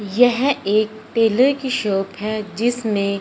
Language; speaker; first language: Hindi; non-native, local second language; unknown